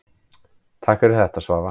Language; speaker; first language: Icelandic; native; Icelandic